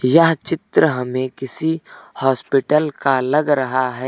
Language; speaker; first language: Hindi; native; Hindi